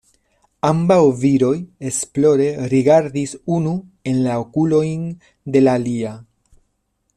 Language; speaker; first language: Esperanto; non-native, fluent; Spanish